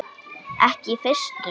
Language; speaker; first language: Icelandic; native; Icelandic